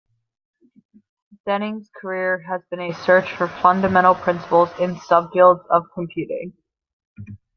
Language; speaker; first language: English; native; English